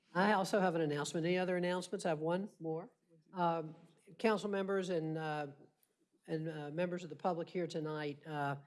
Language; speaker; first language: English; native; English